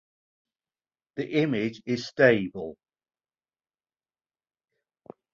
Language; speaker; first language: English; native; English